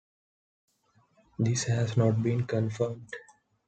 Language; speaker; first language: English; non-native, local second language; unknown